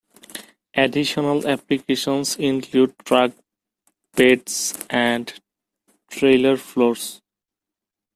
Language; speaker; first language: English; non-native, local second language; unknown